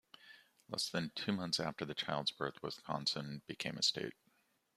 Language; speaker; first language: English; native; English